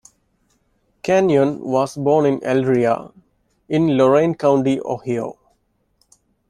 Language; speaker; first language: English; non-native, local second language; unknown